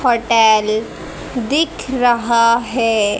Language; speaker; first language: Hindi; native; Hindi